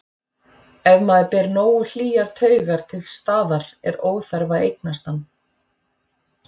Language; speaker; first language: Icelandic; native; Icelandic